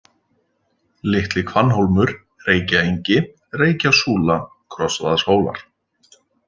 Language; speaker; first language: Icelandic; native; Icelandic